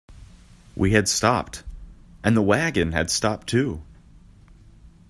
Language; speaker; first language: English; native; English